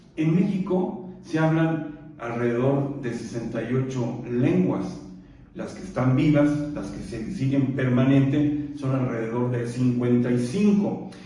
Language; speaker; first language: Spanish; non-native, local second language; Purepecha